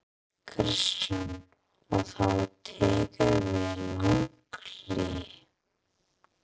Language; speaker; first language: Icelandic; non-native, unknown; English